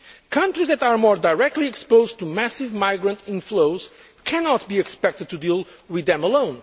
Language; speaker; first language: English; non-native, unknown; Portuguese